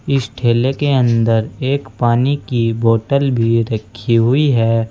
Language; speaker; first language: Hindi; native; Hindi